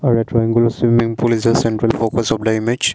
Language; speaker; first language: English; non-native, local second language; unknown